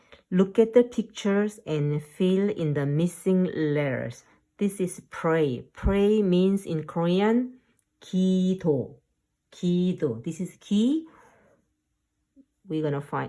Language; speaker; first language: English; non-native, fluent; Korean